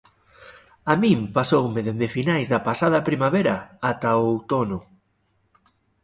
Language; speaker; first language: Galician; native; Galician